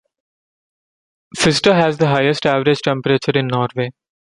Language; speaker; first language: English; non-native, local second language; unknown